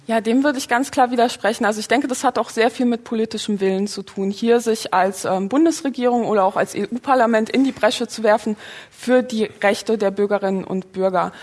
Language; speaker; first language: German; early bilingual, other home language; Polish